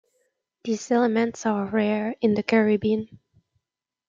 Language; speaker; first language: English; native; English